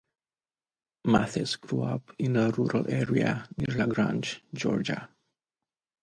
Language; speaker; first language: English; non-native, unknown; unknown